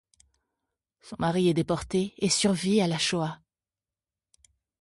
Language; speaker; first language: French; native; French